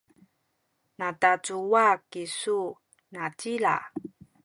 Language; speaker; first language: Sakizaya; native; Sakizaya